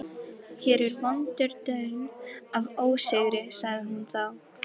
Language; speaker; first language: Icelandic; native; Icelandic